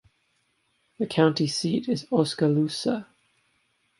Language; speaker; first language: English; native; English